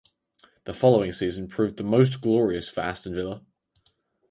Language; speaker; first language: English; native; English